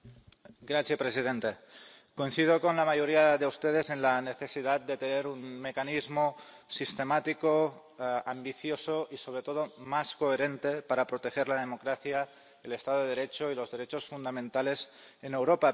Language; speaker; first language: Spanish; non-native, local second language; Catalan